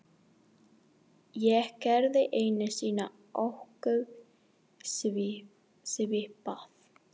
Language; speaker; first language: Icelandic; non-native, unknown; Spanish